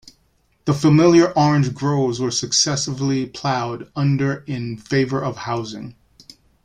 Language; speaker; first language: English; native; English